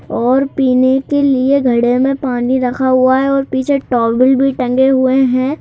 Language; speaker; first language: Hindi; native; Hindi